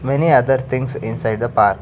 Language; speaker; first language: English; non-native, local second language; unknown